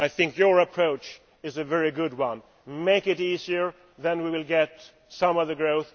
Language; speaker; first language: English; non-native, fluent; Swedish